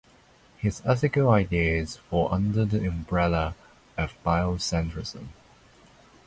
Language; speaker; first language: English; non-native, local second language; Cantonese